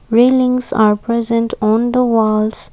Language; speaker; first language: English; non-native, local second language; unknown